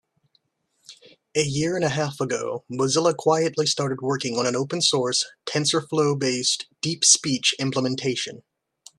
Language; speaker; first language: English; native; English